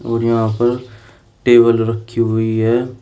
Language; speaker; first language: Hindi; native; Hindi